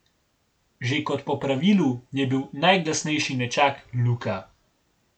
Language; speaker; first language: Slovenian; native; Slovenian